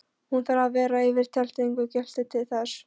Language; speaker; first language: Icelandic; non-native, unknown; Polish